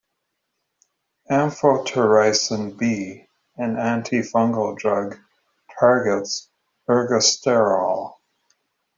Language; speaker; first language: English; native; English